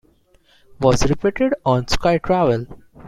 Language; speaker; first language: English; non-native, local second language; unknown